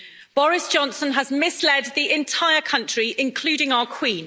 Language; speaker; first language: English; native; English